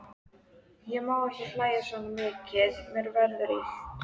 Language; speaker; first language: Icelandic; native; Icelandic